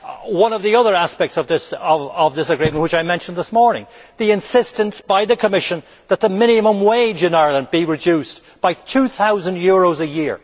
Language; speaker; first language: English; native; English